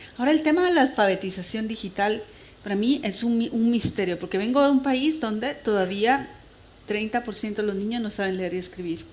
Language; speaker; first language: Spanish; native; Spanish